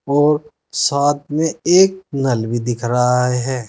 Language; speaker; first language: Hindi; native; Hindi